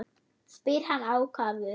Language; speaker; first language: Icelandic; non-native, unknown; German